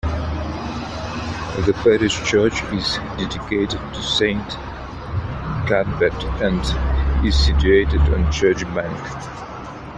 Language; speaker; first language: English; non-native, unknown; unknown